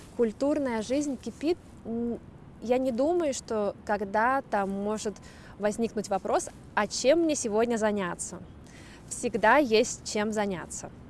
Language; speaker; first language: Russian; native; Russian